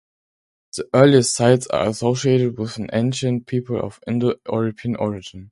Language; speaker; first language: English; non-native, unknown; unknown